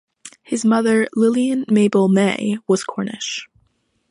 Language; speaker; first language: English; non-native, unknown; French